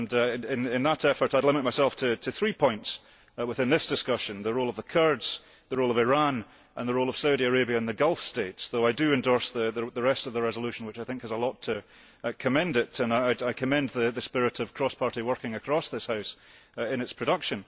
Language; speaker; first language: English; early bilingual, heritage; English